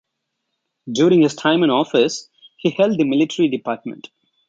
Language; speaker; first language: English; non-native, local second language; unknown